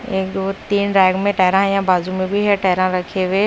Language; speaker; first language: Hindi; non-native, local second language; Punjabi